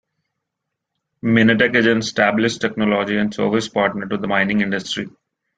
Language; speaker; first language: English; non-native, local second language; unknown